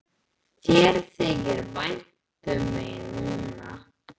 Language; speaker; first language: Icelandic; native; Icelandic